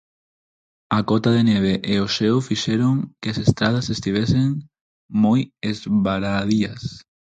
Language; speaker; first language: Galician; non-native, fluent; Spanish